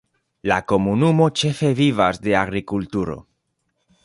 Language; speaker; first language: Esperanto; non-native, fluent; Spanish